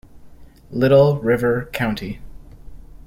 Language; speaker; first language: English; native; English